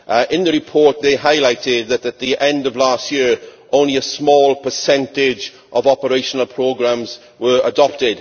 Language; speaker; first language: English; native; English